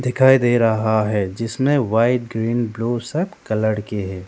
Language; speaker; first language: Hindi; early bilingual, other home language; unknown